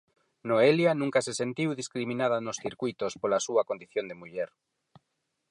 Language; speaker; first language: Galician; non-native, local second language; Spanish